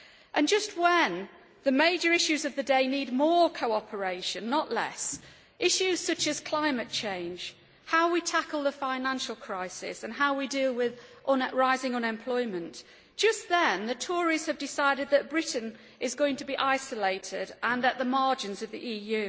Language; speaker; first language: English; native; English